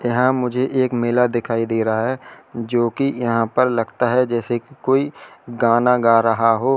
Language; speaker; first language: Hindi; native; Hindi